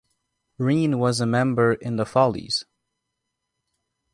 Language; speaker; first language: English; native; English